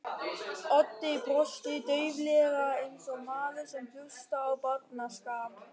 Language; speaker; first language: Icelandic; non-native, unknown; German